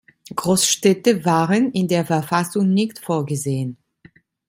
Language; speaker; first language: German; non-native, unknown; Italian